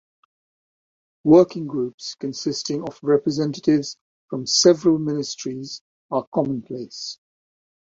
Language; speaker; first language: English; native; English